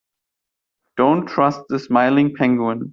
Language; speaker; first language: English; native; English